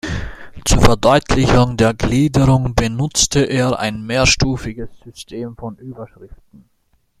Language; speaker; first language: German; native; German